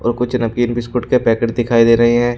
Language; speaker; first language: Hindi; native; Hindi